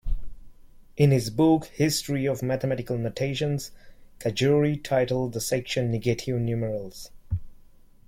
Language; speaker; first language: English; non-native, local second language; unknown